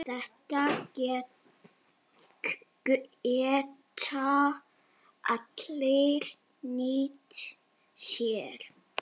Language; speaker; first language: Icelandic; non-native, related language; Danish